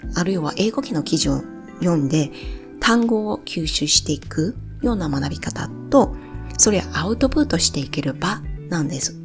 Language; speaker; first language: Japanese; non-native, fluent; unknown